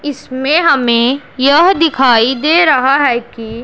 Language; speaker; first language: Hindi; non-native, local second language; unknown